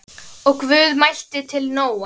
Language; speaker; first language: Icelandic; native; Icelandic